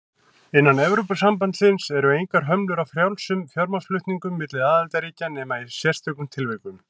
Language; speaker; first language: Icelandic; native; Icelandic